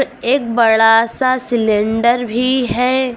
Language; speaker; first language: Hindi; native; Hindi